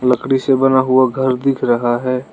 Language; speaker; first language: Hindi; non-native, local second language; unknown